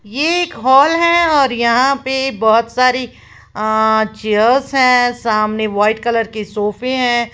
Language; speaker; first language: Hindi; native; Hindi